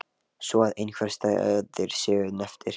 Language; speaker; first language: Icelandic; non-native, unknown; Lithuanian